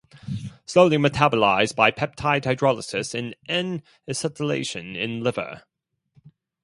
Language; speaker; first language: English; non-native, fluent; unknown